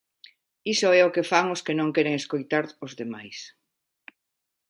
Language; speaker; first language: Galician; non-native, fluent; Spanish